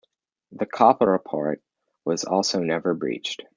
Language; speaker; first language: English; native; English